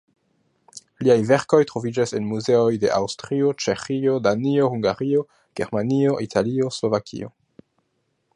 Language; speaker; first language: Esperanto; non-native, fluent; French